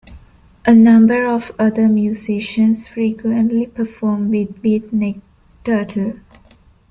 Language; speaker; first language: English; non-native, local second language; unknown